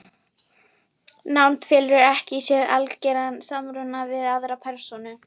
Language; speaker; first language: Icelandic; non-native, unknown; Polish